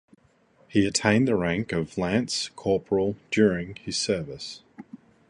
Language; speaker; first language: English; native; English